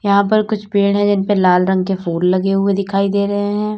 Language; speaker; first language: Hindi; native; Hindi